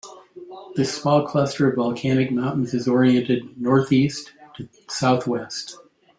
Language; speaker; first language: English; native; English